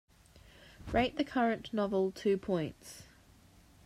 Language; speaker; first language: English; native; English